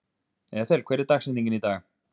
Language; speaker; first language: Icelandic; native; Icelandic